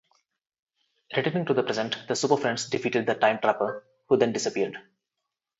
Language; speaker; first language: English; non-native, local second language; Telugu